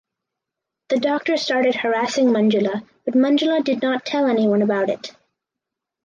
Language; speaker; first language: English; native; English